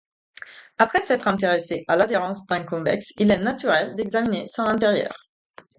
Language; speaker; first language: French; non-native, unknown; Italian